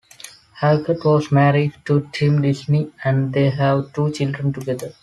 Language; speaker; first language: English; non-native, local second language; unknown